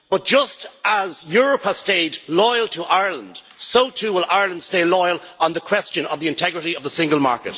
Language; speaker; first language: English; native; English